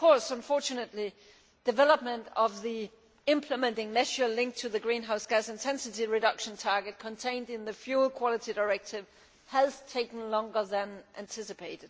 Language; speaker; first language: English; non-native, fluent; Danish